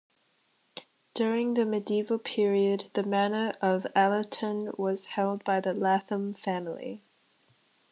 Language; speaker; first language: English; native; English